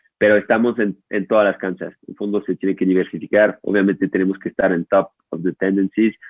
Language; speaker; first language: Spanish; non-native, fluent; French